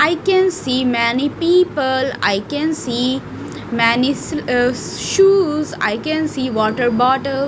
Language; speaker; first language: English; non-native, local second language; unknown